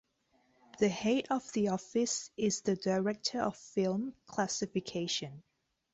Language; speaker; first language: English; non-native, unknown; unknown